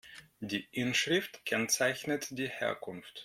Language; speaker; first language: German; non-native, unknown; Russian